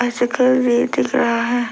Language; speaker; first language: Hindi; early bilingual, other home language; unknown